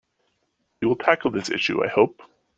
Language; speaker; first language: English; native; English